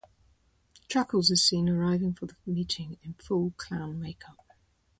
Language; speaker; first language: English; native; English